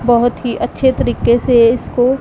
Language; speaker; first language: Hindi; non-native, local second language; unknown